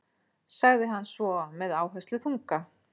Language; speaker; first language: Icelandic; native; Icelandic